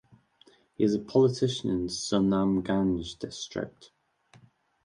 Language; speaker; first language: English; native; English